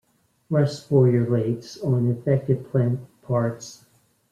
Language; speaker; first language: English; native; English